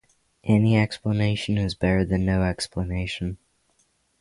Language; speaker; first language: English; native; English